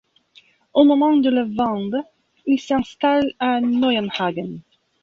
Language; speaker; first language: French; non-native, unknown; Belarusian